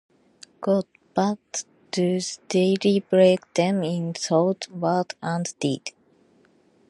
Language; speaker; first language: English; non-native, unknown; Japanese